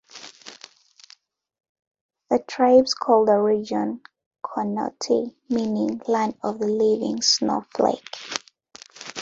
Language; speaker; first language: English; non-native, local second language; Ganda